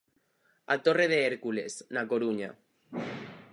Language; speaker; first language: Galician; native; Galician